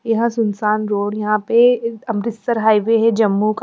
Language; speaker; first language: Hindi; non-native, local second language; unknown